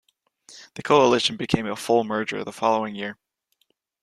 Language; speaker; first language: English; native; English